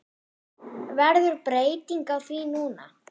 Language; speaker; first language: Icelandic; non-native, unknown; German